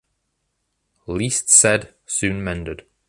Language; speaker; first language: English; native; English